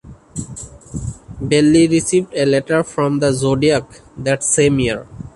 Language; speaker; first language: English; non-native, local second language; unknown